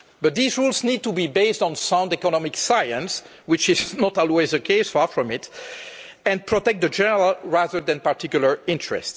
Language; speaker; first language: English; non-native, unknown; French